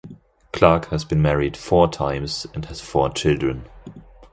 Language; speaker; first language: English; non-native, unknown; German